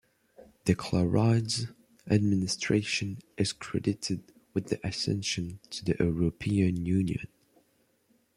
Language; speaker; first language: English; non-native, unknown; French